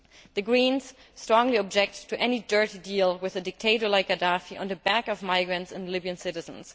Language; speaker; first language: English; non-native, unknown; German